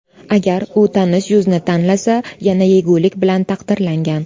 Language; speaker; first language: Uzbek; native; Uzbek